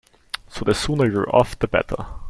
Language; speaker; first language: English; non-native, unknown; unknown